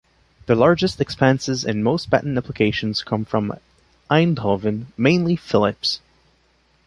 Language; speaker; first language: English; non-native, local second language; French